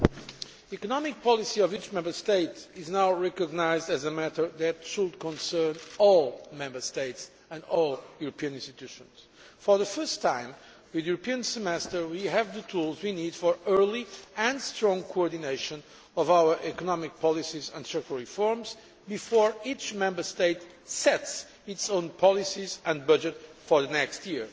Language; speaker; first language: English; non-native, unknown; Portuguese